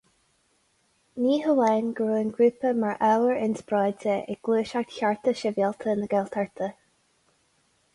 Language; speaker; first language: Irish; non-native, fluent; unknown